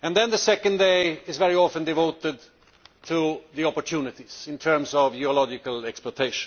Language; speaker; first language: English; non-native, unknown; Swedish